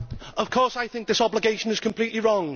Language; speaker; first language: English; native; English